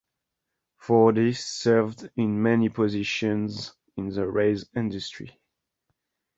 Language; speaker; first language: English; non-native, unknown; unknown